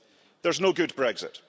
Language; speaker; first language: English; early bilingual, heritage; English